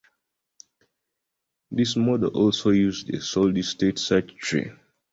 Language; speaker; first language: English; non-native, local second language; Ganda